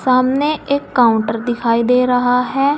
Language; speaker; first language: Hindi; native; Hindi